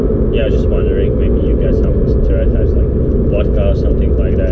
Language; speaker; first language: English; non-native, fluent; Russian